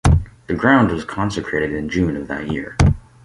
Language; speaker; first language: English; native; English